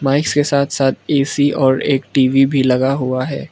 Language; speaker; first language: Hindi; non-native, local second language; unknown